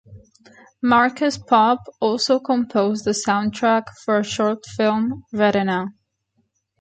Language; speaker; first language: English; non-native, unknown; Spanish